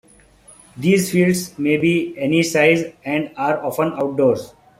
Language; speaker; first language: English; non-native, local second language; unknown